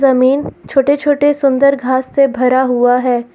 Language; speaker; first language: Hindi; native; Hindi